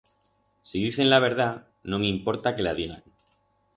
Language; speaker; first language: Aragonese; non-native, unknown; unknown